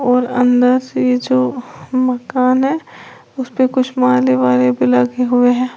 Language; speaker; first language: Hindi; native; Hindi